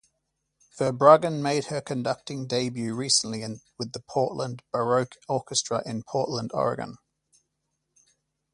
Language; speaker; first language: English; native; English